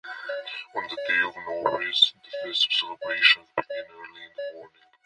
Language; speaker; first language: English; non-native, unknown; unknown